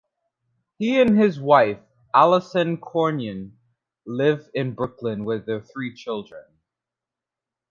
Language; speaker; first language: English; native; English